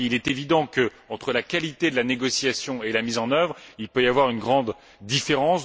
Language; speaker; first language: French; native; French